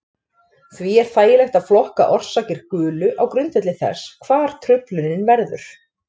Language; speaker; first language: Icelandic; native; Icelandic